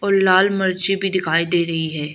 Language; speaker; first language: Hindi; non-native, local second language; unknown